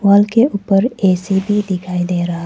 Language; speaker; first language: Hindi; non-native, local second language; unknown